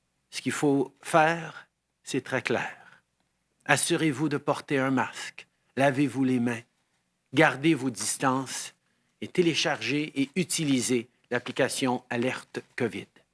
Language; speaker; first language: French; early bilingual, heritage; French